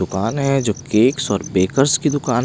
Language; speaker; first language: Hindi; non-native, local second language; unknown